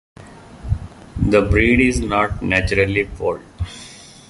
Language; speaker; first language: English; non-native, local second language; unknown